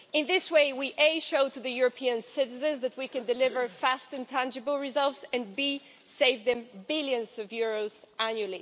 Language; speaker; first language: English; non-native, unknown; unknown